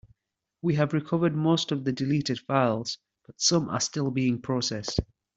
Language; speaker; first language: English; native; English